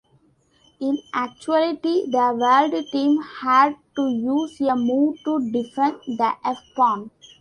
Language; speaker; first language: English; non-native, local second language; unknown